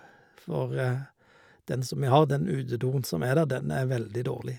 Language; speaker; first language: Norwegian; native; Norwegian